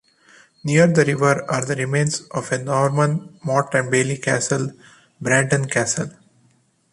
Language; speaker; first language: English; non-native, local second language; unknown